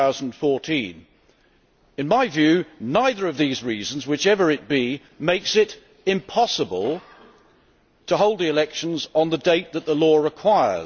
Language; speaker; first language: English; native; English